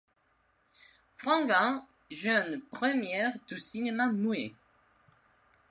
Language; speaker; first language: French; non-native, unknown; Spanish